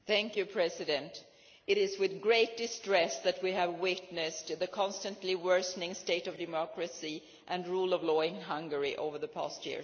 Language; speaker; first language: English; non-native, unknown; Swedish